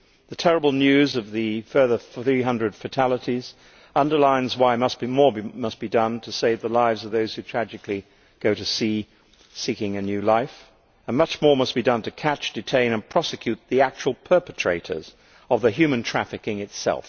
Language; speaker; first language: English; native; English